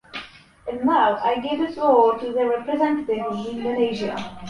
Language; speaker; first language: English; non-native, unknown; Polish